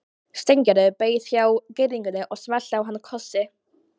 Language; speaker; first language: Icelandic; non-native, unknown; Polish